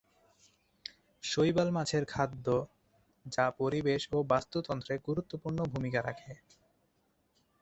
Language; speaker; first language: Bangla; non-native, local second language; Chittagonian